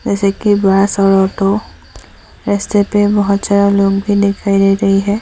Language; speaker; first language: Hindi; non-native, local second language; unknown